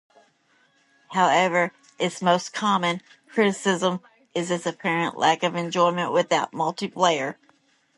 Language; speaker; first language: English; native; English